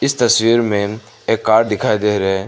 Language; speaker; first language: Hindi; non-native, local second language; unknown